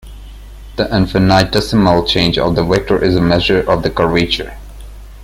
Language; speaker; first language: English; non-native, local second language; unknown